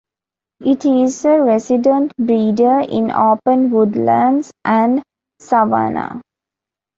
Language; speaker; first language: English; non-native, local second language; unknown